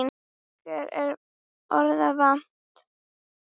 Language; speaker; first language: Icelandic; native; Icelandic